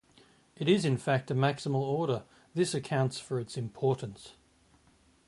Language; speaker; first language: English; native; English